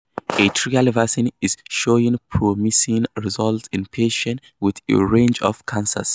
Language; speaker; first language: English; non-native, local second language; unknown